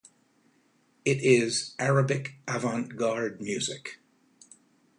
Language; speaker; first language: English; native; English